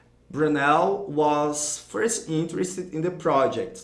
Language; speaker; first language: English; non-native, fluent; Portuguese